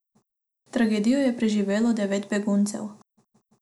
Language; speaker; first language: Slovenian; non-native, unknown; Macedonian